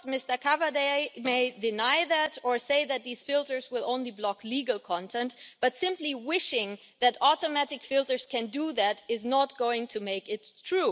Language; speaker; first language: English; non-native, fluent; German